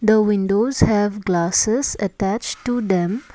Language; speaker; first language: English; non-native, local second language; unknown